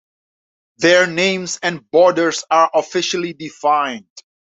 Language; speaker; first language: English; non-native, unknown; Dutch